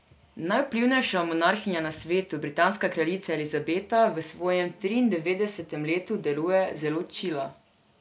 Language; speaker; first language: Slovenian; non-native, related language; Serbian